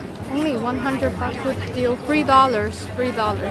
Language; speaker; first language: English; non-native, fluent; Chinese